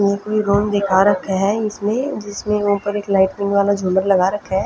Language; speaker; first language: Hindi; non-native, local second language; Punjabi